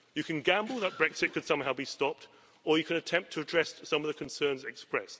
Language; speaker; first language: English; native; English